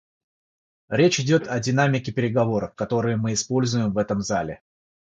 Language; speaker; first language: Russian; non-native, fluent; Georgian